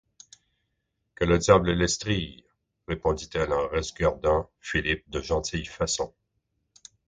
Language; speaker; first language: French; native; French